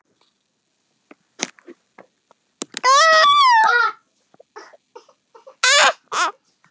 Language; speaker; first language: Icelandic; non-native, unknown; German